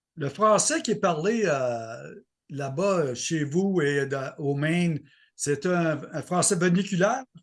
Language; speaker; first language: French; native; French